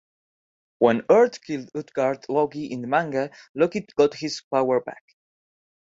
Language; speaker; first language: English; non-native, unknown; Spanish